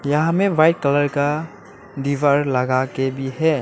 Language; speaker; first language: Hindi; non-native, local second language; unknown